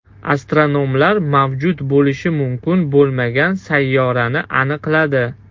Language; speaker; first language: Uzbek; non-native, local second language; Russian